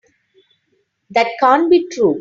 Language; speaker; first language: English; non-native, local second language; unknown